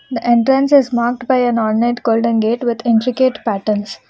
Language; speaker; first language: English; non-native, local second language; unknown